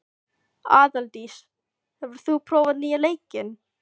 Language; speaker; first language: Icelandic; non-native, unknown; Filipino